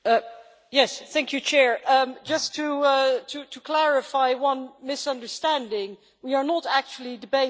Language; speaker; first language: English; non-native, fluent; Dutch